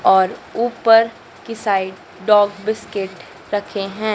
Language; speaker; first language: Hindi; native; Hindi